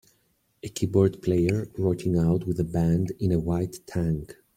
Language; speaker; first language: English; native; English